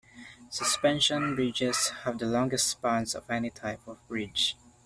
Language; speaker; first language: English; non-native, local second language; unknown